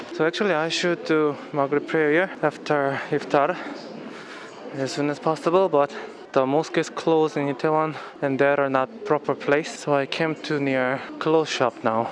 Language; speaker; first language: English; non-native, fluent; Korean